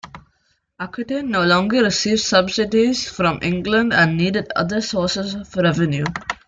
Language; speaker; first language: English; non-native, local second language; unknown